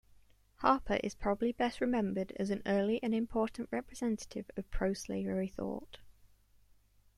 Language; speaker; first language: English; native; English